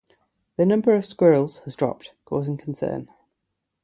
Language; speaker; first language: English; native; English